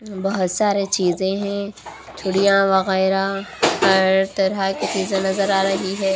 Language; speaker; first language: Hindi; native; Hindi